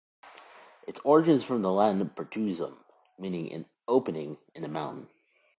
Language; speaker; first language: English; native; English